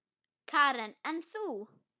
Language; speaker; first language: Icelandic; non-native, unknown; German